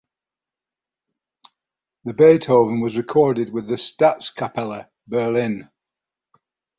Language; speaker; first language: English; native; English